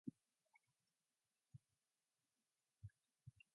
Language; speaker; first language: English; non-native, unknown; Mongolian